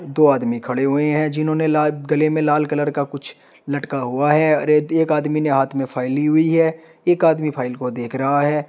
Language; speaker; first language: Hindi; native; Hindi